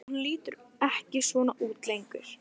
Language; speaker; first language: Icelandic; non-native, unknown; Italian